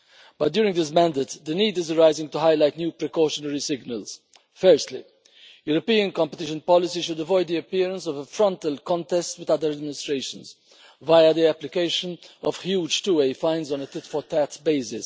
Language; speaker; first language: English; non-native, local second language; Maltese